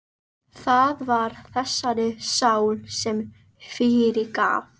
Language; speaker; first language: Icelandic; native; Icelandic